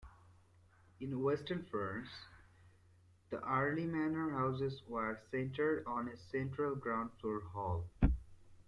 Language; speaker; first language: English; native; English